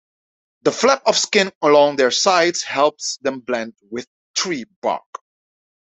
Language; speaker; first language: English; non-native, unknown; Dutch